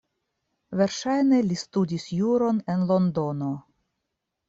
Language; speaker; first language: Esperanto; non-native, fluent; Russian